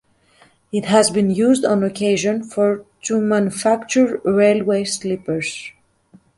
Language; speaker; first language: English; native; English